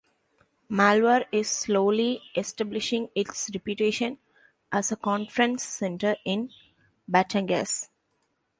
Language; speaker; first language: English; non-native, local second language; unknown